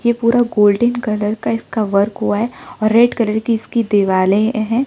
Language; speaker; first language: Hindi; non-native, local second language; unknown